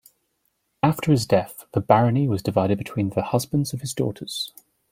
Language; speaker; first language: English; native; English